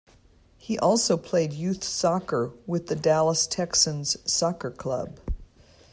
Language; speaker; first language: English; native; English